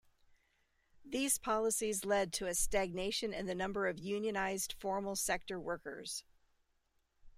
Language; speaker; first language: English; native; English